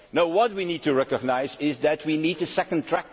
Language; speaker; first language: English; non-native, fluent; Dutch